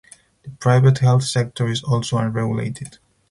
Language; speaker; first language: English; non-native, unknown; Spanish